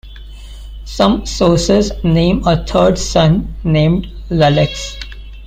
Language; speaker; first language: English; non-native, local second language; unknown